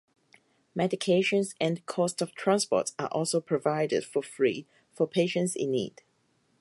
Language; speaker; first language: English; non-native, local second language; Cantonese